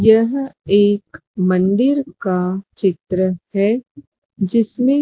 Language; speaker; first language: Hindi; native; Hindi